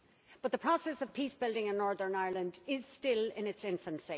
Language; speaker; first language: English; native; English